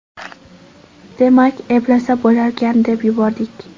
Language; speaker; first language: Uzbek; non-native, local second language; Kara-Kalpak